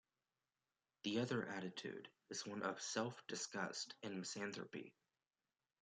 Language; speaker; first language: English; native; English